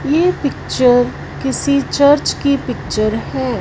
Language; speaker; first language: Hindi; non-native, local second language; Punjabi